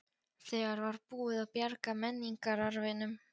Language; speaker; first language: Icelandic; non-native, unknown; Polish